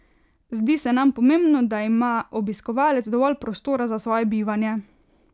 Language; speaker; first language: Slovenian; native; Slovenian